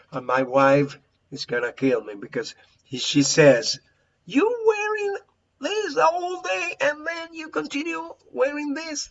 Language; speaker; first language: English; non-native, fluent; Spanish